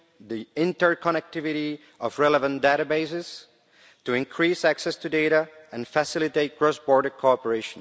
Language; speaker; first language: English; non-native, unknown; Czech